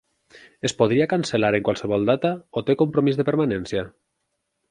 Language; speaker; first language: Catalan; native; Catalan